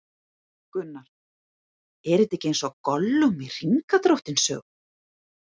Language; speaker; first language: Icelandic; native; Icelandic